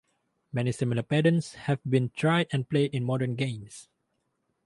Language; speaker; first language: English; non-native, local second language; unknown